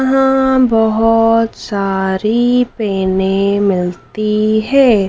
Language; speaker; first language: Hindi; native; Hindi